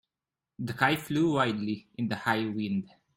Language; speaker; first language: English; non-native, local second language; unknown